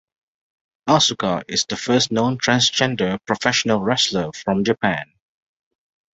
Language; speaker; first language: English; non-native, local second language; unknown